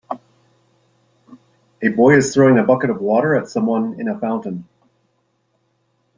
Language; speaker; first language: English; native; English